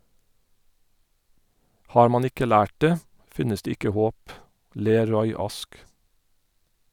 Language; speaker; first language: Norwegian; non-native, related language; Faroese